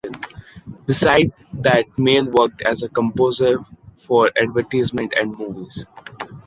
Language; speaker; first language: English; non-native, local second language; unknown